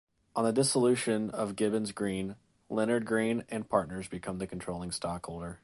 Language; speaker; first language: English; native; English